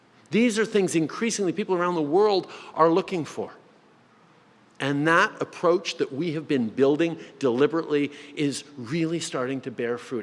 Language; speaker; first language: English; native; English